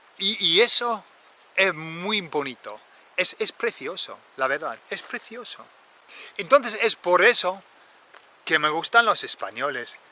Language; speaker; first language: Spanish; non-native, fluent; English